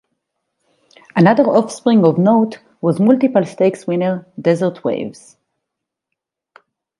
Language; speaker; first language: English; non-native, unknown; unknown